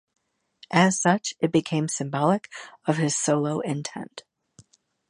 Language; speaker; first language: English; native; English